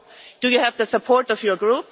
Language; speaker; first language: English; non-native, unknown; German